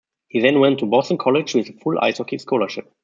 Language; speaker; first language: English; non-native, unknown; German